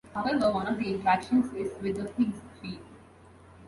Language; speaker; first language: English; non-native, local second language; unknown